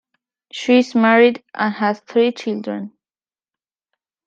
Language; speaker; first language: English; non-native, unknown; Spanish